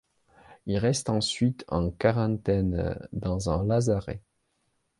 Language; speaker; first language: French; non-native, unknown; Belarusian